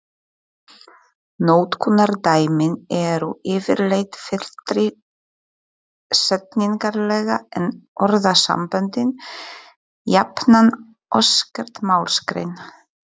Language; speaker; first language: Icelandic; non-native, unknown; Polish